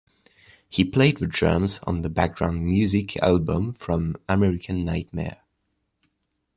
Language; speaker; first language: English; non-native, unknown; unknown